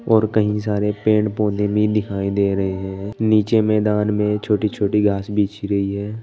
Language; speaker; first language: Hindi; native; Hindi